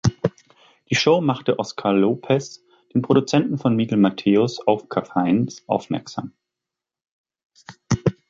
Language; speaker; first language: German; native; German